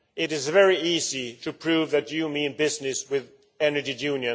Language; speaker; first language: English; non-native, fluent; Swedish